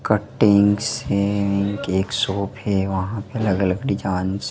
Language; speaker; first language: Hindi; native; Hindi